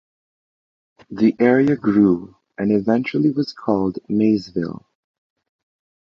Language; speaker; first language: English; non-native, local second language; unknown